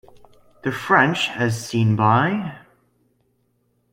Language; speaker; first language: English; native; English